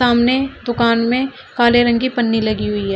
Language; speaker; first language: Hindi; native; Hindi